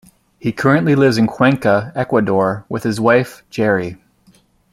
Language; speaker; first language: English; native; English